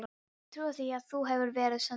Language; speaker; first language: Icelandic; non-native, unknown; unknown